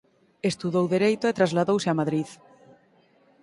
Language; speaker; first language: Galician; native; Galician